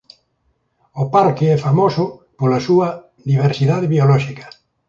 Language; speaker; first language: Galician; native; Galician